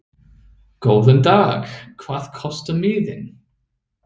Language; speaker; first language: Icelandic; non-native, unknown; English